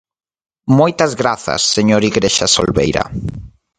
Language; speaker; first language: Galician; native; Galician